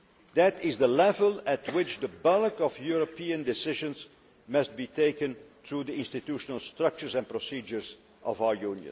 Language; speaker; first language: English; non-native, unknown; Dutch